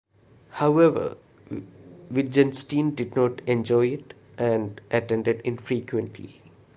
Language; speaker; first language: English; non-native, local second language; Malayalam